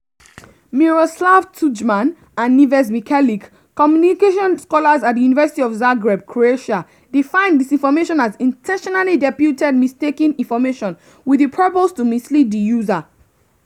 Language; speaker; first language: English; non-native, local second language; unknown